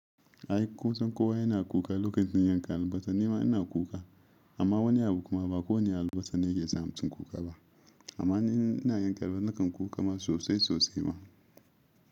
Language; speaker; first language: Hausa; non-native, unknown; Yoruba